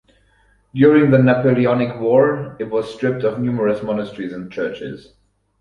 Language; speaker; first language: English; non-native, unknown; German